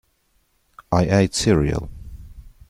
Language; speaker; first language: English; non-native, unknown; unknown